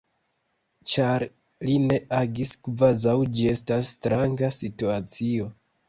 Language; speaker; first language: Esperanto; non-native, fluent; Kinyarwanda